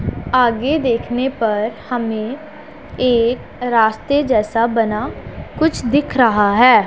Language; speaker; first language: Hindi; non-native, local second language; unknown